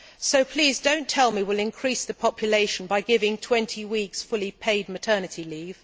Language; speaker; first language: English; native; English